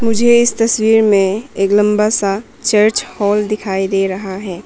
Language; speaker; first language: Hindi; non-native, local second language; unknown